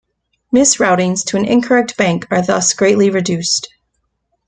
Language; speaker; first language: English; native; English